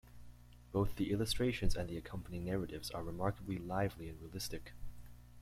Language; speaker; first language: English; native; English